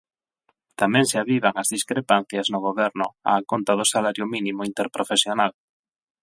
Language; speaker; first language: Galician; non-native, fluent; Spanish